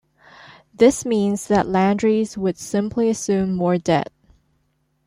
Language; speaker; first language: English; non-native, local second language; Cantonese